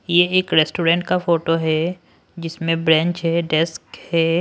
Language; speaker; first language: Hindi; non-native, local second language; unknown